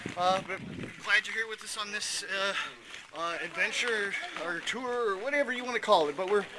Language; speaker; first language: English; native; English